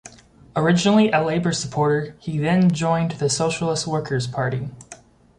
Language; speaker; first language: English; native; English